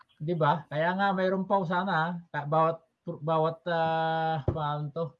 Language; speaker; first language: Filipino; non-native, local second language; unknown